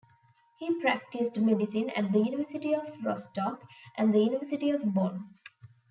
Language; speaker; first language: English; non-native, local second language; Tamil